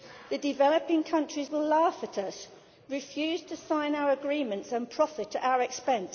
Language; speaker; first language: English; native; English